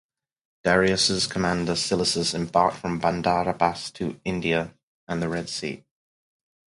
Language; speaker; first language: English; native; English